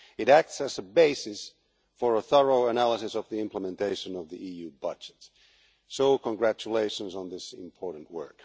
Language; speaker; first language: English; non-native, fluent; Finnish